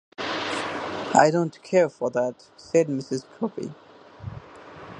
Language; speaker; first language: English; non-native, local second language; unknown